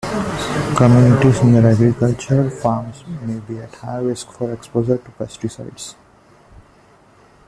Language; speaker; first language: English; non-native, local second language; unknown